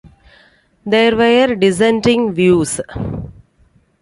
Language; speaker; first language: English; non-native, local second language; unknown